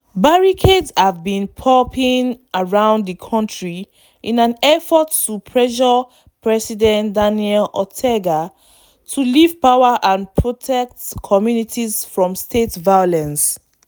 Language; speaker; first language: English; non-native, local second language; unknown